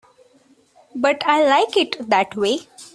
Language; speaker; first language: English; non-native, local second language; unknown